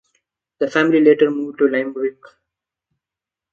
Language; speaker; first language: English; non-native, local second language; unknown